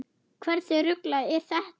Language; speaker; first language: Icelandic; non-native, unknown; German